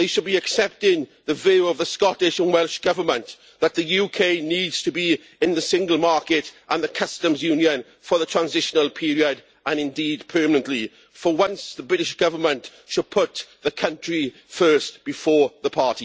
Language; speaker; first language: English; native; English